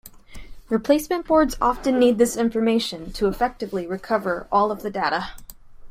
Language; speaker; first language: English; native; English